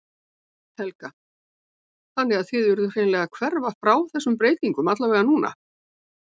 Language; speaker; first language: Icelandic; native; Icelandic